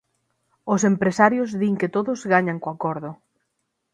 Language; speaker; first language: Galician; native; Galician